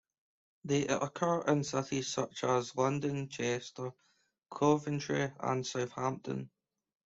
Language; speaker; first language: English; native; English